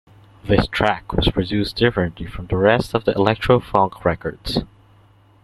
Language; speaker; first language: English; non-native, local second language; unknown